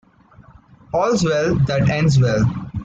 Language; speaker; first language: English; non-native, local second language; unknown